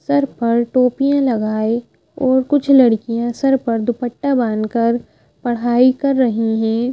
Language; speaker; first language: Hindi; native; Hindi